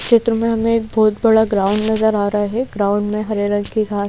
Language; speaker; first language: Hindi; native; Hindi